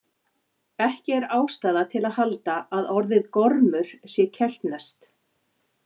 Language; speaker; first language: Icelandic; native; Icelandic